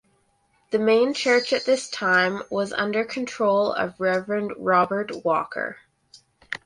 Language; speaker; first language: English; native; English